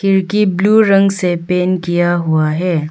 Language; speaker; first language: Hindi; early bilingual, other home language; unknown